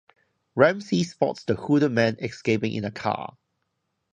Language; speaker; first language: English; non-native, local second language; Cantonese